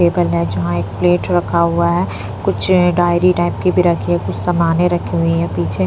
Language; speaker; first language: Hindi; non-native, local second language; Punjabi